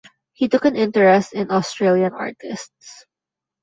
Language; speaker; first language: English; non-native, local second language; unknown